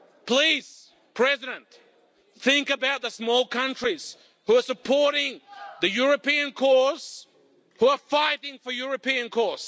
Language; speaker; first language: English; non-native, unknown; Lithuanian